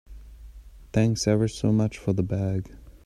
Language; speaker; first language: English; non-native, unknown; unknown